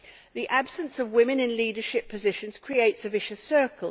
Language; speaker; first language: English; native; English